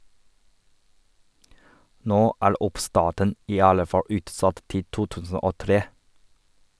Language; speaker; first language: Norwegian; non-native, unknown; Chinese